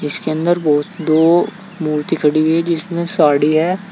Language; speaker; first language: Hindi; native; Hindi